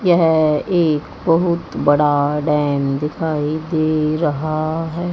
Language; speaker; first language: Hindi; native; Hindi